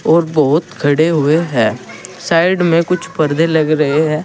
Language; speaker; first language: Hindi; native; Hindi